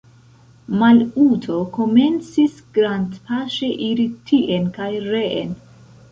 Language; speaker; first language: Esperanto; non-native, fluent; Central Kurdish